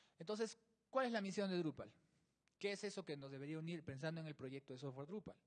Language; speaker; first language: Spanish; native; Spanish